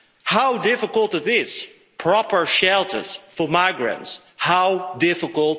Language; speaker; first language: English; non-native, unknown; Dutch